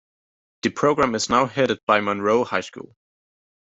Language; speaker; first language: English; native; English